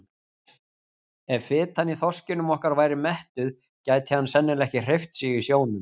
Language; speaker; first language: Icelandic; native; Icelandic